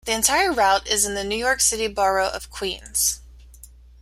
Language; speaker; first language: English; native; English